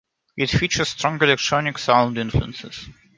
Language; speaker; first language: English; non-native, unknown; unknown